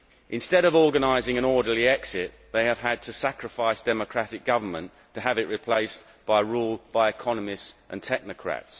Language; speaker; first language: English; native; English